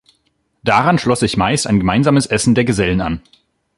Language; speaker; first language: German; native; German